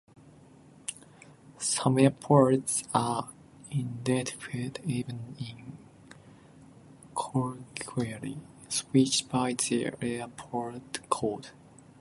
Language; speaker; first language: English; non-native, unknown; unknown